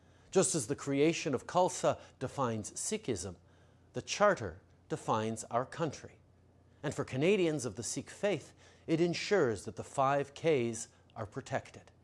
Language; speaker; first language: English; native; English